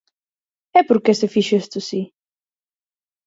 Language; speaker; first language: Galician; native; Galician